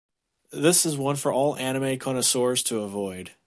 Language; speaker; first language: English; native; English